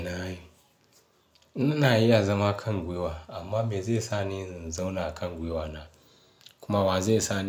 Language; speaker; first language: Hausa; non-native, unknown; Yoruba